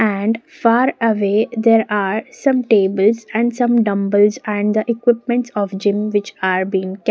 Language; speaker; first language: English; non-native, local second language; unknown